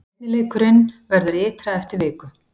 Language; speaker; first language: Icelandic; native; Icelandic